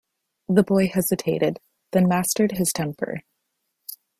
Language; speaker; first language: English; native; English